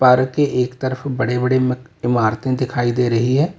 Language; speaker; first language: Hindi; native; Hindi